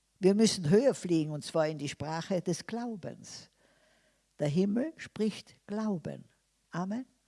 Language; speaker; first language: German; non-native, fluent; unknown